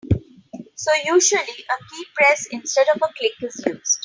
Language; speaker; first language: English; non-native, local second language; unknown